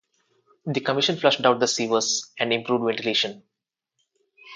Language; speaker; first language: English; non-native, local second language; Telugu